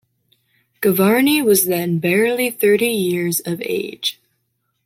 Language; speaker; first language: English; native; English